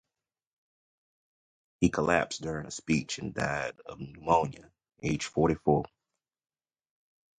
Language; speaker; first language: English; native; English